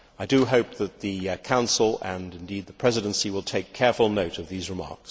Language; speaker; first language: English; native; English